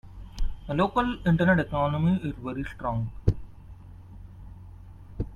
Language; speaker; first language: English; non-native, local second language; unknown